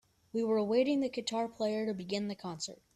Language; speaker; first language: English; native; English